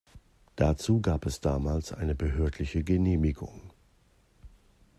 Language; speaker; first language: German; native; German